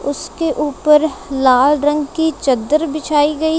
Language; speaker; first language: Hindi; non-native, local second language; Punjabi